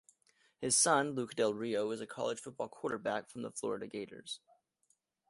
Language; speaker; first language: English; native; English